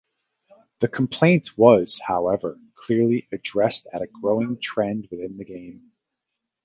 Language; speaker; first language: English; native; English